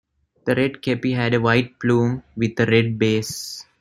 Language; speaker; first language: English; non-native, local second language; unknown